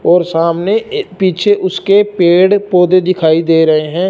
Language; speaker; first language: Hindi; non-native, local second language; Punjabi